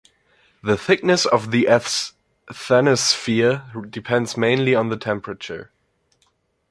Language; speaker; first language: English; non-native, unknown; German